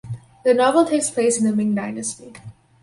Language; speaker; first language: English; native; English